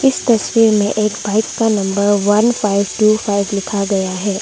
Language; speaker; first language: Hindi; non-native, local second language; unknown